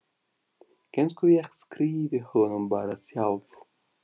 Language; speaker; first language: Icelandic; non-native, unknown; Russian